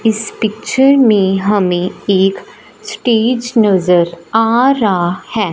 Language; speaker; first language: Hindi; non-native, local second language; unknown